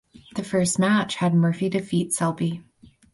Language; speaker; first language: English; native; English